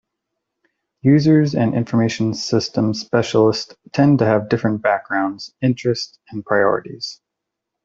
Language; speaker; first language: English; native; English